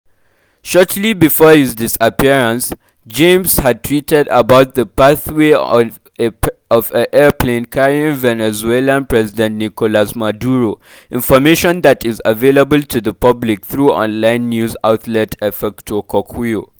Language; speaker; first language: English; non-native, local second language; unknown